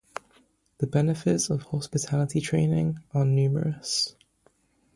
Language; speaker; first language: English; native; English